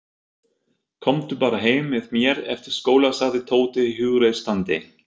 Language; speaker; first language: Icelandic; non-native, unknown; German